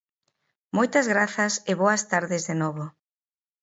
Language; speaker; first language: Galician; native; Galician